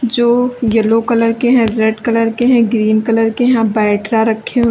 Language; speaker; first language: Hindi; native; Hindi